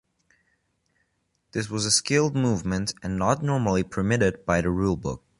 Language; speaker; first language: English; non-native, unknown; Persian